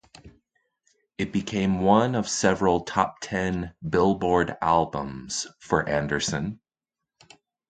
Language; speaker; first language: English; native; English